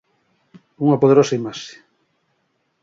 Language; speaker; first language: Galician; native; Galician